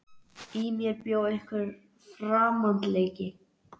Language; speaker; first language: Icelandic; native; Icelandic